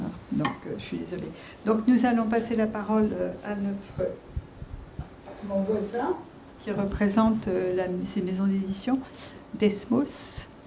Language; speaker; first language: French; native; French